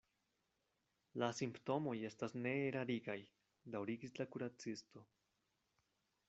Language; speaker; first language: Esperanto; non-native, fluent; Spanish